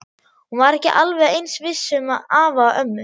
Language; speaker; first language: Icelandic; non-native, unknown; German